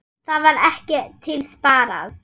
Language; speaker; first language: Icelandic; non-native, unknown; German